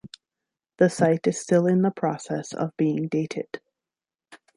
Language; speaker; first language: English; native; English